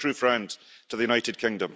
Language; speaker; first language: English; early bilingual, heritage; English